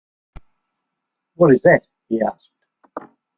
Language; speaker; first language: English; native; English